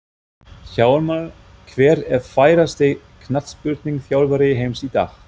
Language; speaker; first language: Icelandic; non-native, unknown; German